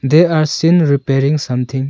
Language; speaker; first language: English; non-native, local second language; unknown